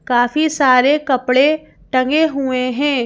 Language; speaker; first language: Hindi; native; Hindi